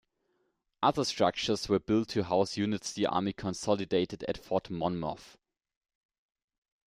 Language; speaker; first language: English; non-native, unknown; German